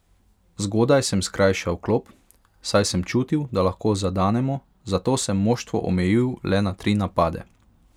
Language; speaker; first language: Slovenian; non-native, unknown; Hungarian